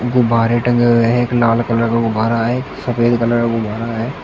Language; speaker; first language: Hindi; native; Hindi